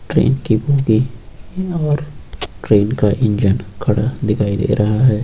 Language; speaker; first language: Hindi; native; Hindi